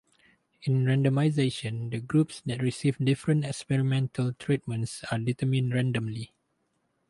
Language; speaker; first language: English; non-native, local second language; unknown